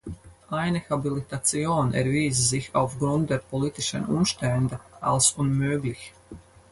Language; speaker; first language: German; non-native, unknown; Latvian